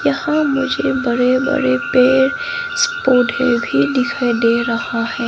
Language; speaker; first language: Hindi; non-native, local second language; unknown